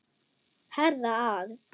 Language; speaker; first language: Icelandic; non-native, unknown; German